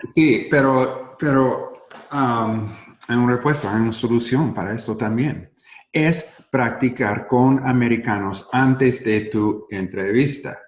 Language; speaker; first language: Spanish; non-native, learner; English